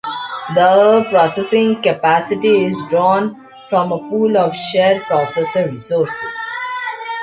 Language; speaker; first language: English; non-native, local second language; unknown